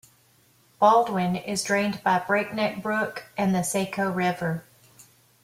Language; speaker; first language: English; native; English